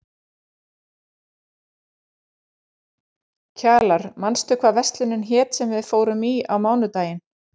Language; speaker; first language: Icelandic; native; Icelandic